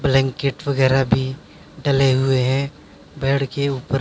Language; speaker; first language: Hindi; native; Hindi